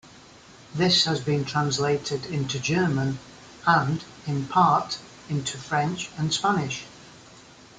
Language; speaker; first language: English; native; English